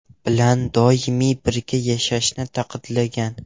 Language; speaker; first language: Uzbek; non-native, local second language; Russian